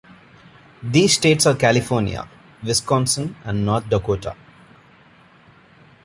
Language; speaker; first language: English; non-native, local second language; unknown